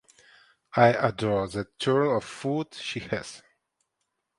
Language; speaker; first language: English; non-native, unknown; Ukrainian